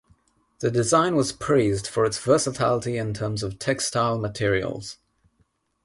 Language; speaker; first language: English; non-native, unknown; Nepali